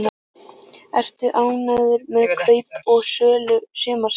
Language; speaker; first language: Icelandic; native; Icelandic